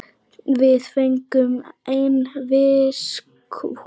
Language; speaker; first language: Icelandic; native; Icelandic